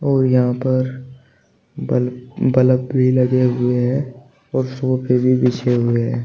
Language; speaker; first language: Hindi; native; Hindi